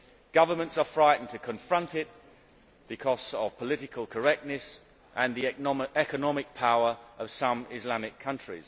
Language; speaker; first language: English; native; English